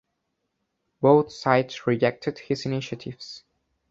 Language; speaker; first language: English; non-native, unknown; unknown